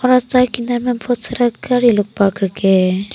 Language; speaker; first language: Hindi; non-native, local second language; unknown